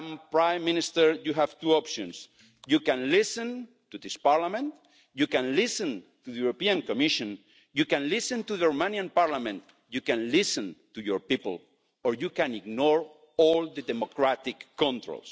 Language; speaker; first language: English; non-native, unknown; Spanish